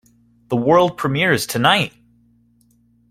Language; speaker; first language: English; native; English